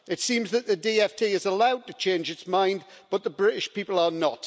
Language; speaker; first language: English; native; English